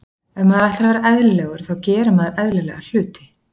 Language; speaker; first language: Icelandic; native; Icelandic